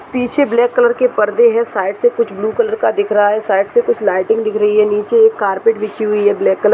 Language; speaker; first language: Hindi; native; Hindi